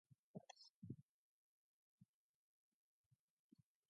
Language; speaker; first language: English; non-native, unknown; Mongolian